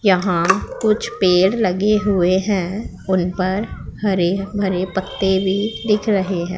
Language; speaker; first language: Hindi; non-native, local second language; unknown